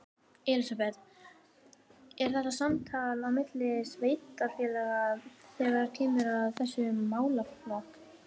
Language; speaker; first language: Icelandic; native; Icelandic